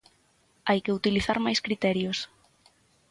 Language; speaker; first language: Galician; native; Galician